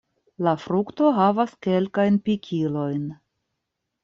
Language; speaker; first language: Esperanto; non-native, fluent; Russian